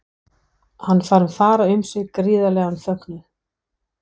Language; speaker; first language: Icelandic; non-native, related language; Danish